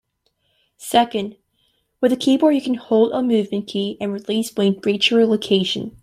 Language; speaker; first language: English; native; English